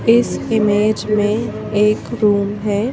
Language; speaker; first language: Hindi; native; Hindi